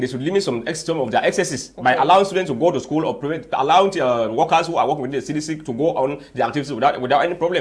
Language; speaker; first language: English; non-native, local second language; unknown